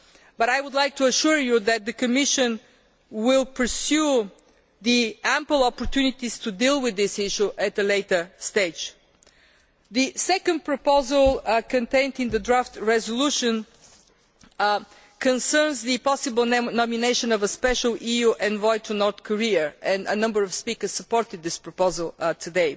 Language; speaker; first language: English; non-native, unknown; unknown